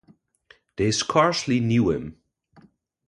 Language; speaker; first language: English; non-native, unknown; Dutch